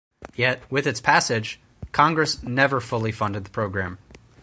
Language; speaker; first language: English; native; English